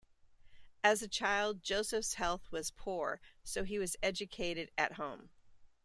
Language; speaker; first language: English; native; English